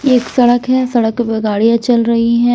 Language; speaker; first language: Hindi; non-native, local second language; Punjabi